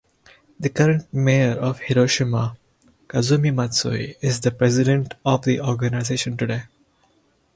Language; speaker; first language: English; non-native, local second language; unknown